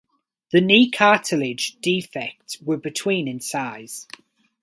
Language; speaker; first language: English; native; English